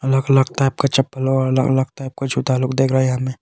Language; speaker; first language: Hindi; non-native, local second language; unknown